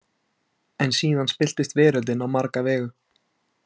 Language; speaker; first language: Icelandic; native; Icelandic